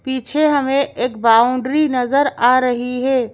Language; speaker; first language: Hindi; native; Hindi